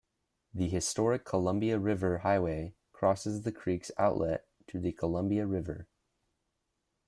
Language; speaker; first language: English; native; English